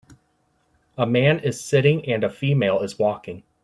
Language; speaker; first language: English; native; English